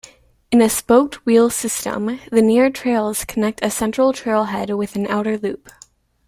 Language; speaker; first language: English; native; English